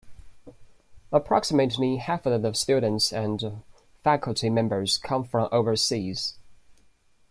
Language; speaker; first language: English; non-native, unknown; Chinese